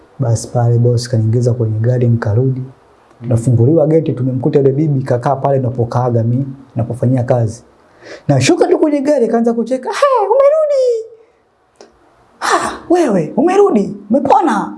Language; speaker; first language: Swahili; native; Swahili